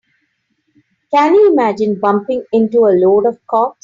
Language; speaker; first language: English; non-native, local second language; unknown